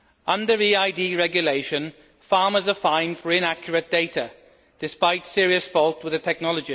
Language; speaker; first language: English; native; English